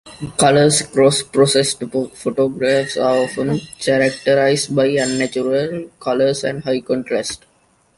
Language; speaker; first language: English; non-native, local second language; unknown